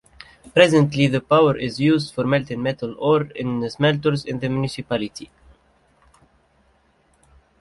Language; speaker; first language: English; native; English